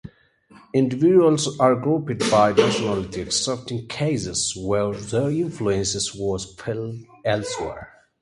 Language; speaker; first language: English; native; English